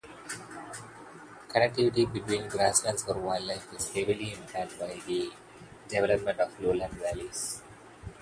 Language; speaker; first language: English; non-native, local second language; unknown